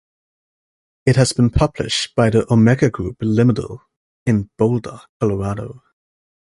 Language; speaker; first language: English; native; English